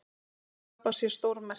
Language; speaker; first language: Icelandic; native; Icelandic